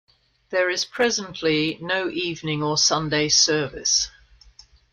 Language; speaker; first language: English; native; English